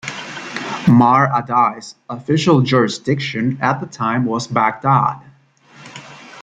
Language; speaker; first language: English; native; English